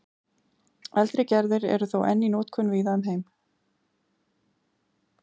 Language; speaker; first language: Icelandic; native; Icelandic